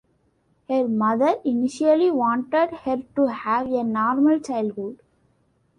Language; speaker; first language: English; non-native, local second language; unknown